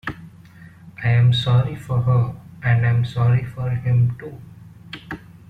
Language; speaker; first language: English; non-native, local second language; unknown